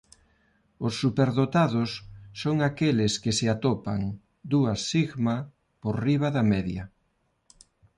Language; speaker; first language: Galician; non-native, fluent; Spanish